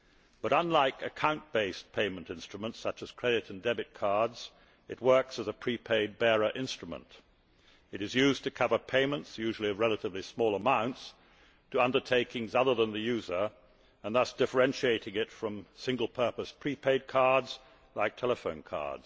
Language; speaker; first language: English; native; English